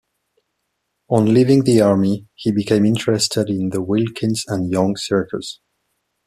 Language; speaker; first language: English; non-native, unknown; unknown